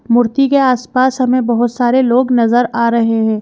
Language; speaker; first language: Hindi; native; Hindi